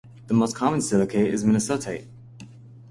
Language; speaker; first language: English; native; English